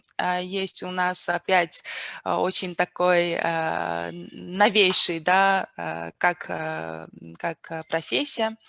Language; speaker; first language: Russian; non-native, local second language; Armenian